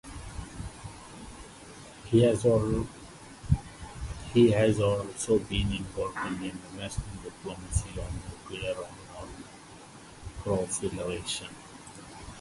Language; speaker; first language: English; non-native, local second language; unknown